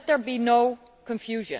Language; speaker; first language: English; non-native, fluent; Dutch